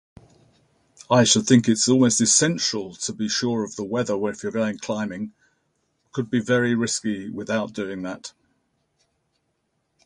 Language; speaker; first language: English; native; English